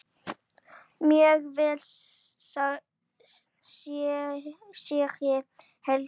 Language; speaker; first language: Icelandic; native; Icelandic